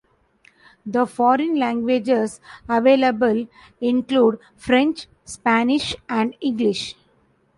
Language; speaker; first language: English; non-native, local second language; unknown